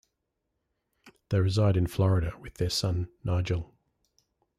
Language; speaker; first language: English; native; English